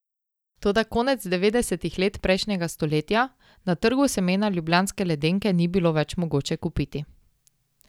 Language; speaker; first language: Slovenian; native; Slovenian